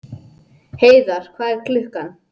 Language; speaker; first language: Icelandic; non-native, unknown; English